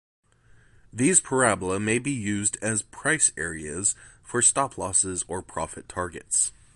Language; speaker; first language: English; native; English